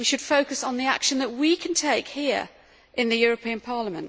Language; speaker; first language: English; native; English